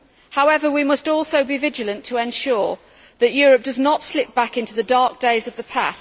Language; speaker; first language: English; native; English